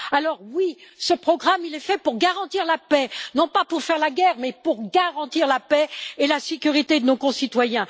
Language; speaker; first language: French; native; French